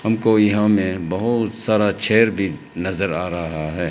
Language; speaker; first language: Hindi; non-native, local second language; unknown